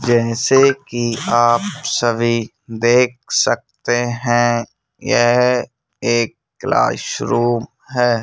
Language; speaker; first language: Hindi; native; Hindi